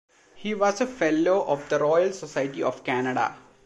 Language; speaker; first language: English; non-native, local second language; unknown